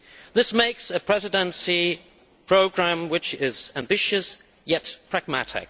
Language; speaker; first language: English; non-native, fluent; Danish